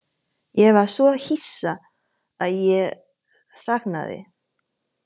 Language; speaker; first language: Icelandic; non-native, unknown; Chinese